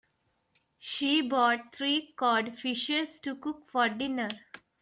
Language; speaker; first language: English; non-native, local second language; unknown